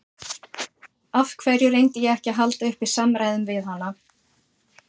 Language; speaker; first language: Icelandic; native; Icelandic